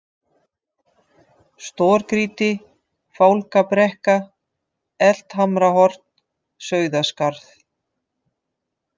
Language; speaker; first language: Icelandic; non-native, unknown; Dutch